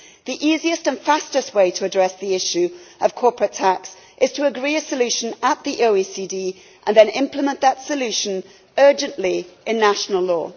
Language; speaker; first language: English; native; English